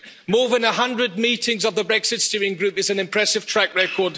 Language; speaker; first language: English; non-native, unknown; German